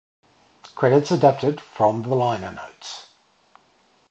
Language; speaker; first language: English; native; English